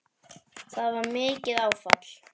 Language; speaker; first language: Icelandic; native; Icelandic